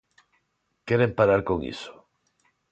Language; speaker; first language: Galician; non-native, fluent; Spanish